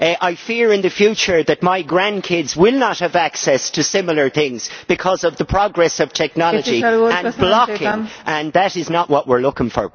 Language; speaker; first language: English; native; English